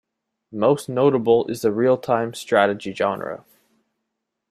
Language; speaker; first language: English; native; English